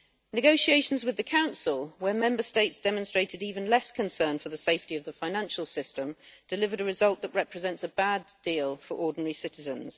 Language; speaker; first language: English; native; English